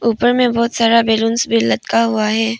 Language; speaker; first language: Hindi; non-native, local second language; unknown